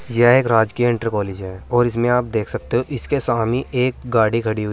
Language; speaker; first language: Hindi; native; Hindi